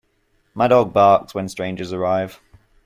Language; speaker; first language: English; native; English